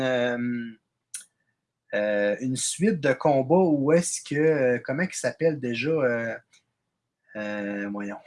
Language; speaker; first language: French; native; French